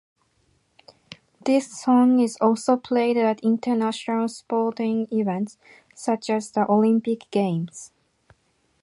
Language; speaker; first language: English; non-native, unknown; Japanese